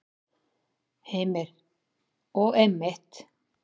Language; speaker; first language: Icelandic; native; Icelandic